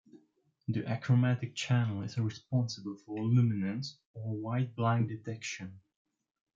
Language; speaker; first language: English; non-native, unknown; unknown